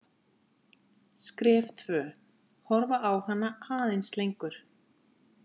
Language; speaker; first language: Icelandic; native; Icelandic